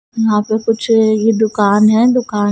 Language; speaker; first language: Hindi; non-native, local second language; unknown